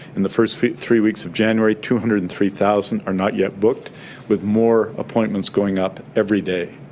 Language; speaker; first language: English; native; English